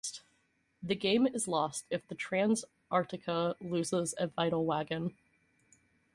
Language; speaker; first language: English; native; English